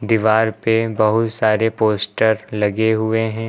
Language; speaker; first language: Hindi; native; Hindi